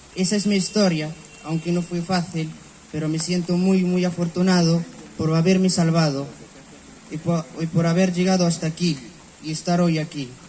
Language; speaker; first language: Spanish; non-native, fluent; Berber languages